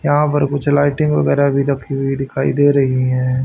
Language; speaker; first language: Hindi; native; Hindi